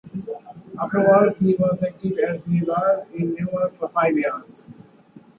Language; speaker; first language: English; native; English